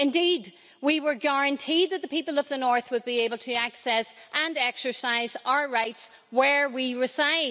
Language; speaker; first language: English; native; English